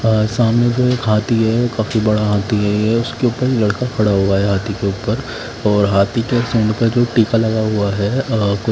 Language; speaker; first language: Hindi; non-native, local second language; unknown